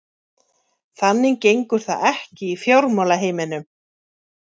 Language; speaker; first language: Icelandic; native; Icelandic